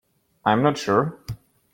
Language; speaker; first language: English; non-native, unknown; German